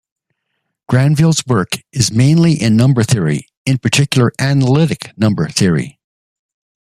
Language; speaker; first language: English; native; English